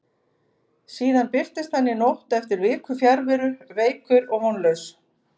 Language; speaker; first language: Icelandic; native; Icelandic